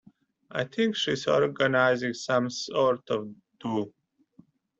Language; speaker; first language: English; native; English